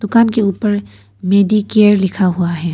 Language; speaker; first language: Hindi; non-native, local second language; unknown